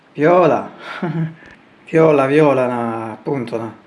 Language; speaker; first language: English; non-native, learner; Italian